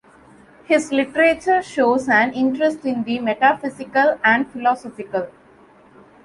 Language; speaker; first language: English; non-native, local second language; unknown